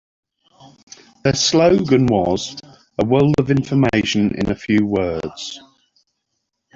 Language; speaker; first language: English; native; English